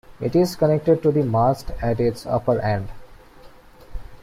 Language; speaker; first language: English; non-native, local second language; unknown